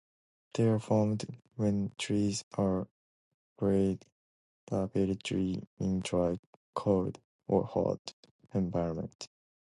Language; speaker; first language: English; non-native, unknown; Japanese